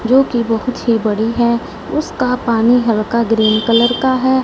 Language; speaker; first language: Hindi; non-native, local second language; Punjabi